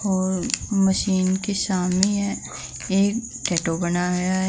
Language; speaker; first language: Hindi; native; Hindi